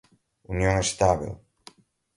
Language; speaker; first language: Portuguese; non-native, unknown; Galician